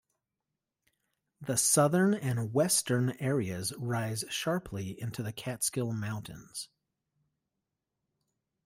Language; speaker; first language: English; native; English